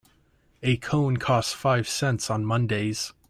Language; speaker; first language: English; native; English